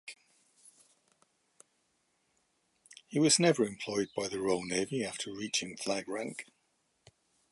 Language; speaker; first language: English; native; English